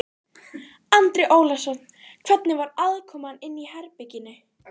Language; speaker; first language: Icelandic; native; Icelandic